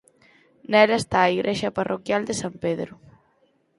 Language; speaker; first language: Galician; native; Galician